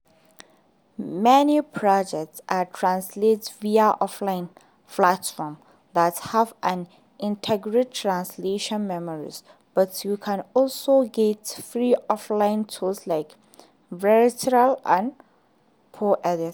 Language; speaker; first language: English; non-native, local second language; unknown